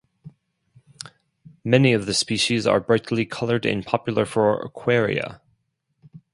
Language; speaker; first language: English; non-native, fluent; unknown